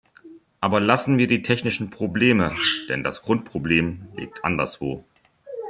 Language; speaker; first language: German; native; German